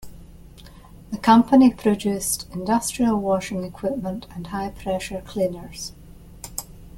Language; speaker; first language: English; native; English